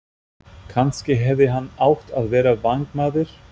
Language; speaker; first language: Icelandic; non-native, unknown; German